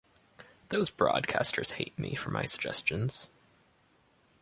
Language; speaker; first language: English; native; English